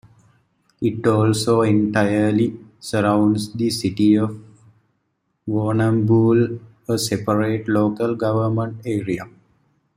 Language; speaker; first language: English; native; English